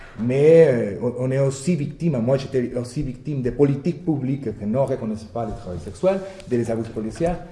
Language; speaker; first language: French; non-native, fluent; Spanish